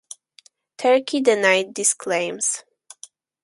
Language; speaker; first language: English; non-native, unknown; Polish